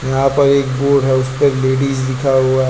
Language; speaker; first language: Hindi; native; Hindi